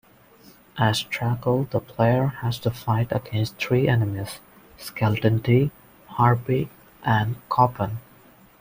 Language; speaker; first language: English; non-native, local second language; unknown